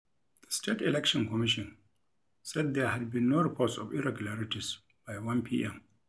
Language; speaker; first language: English; non-native, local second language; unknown